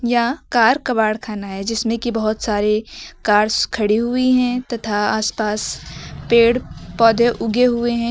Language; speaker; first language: Hindi; native; Hindi